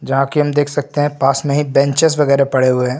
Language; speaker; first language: Hindi; native; Hindi